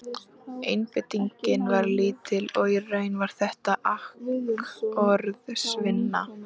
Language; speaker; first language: Icelandic; native; Icelandic